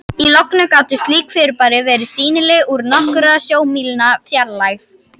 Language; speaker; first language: Icelandic; native; Icelandic